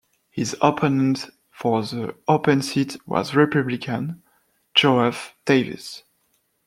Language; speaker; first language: English; non-native, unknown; French